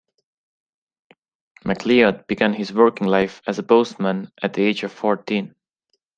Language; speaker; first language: English; non-native, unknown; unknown